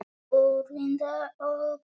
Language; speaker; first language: Icelandic; non-native, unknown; Polish